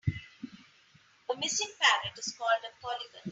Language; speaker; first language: English; non-native, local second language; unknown